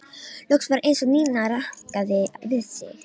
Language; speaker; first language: Icelandic; non-native, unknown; Romanian